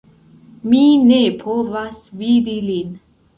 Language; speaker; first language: Esperanto; non-native, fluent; Central Kurdish